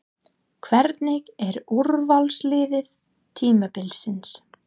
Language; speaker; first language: Icelandic; non-native, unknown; English